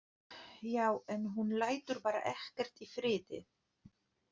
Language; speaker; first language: Icelandic; non-native, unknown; Polish